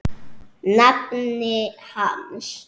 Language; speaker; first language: Icelandic; native; Icelandic